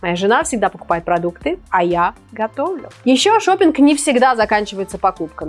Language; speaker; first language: Russian; native; Russian